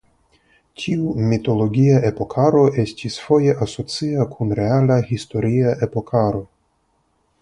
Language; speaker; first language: Esperanto; non-native, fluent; Russian